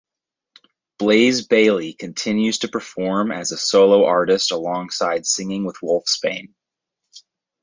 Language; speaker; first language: English; native; English